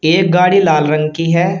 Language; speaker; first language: Hindi; native; Hindi